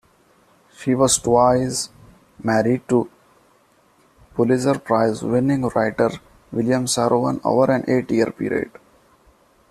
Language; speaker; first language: English; non-native, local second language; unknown